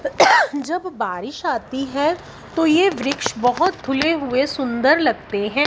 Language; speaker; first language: Hindi; non-native, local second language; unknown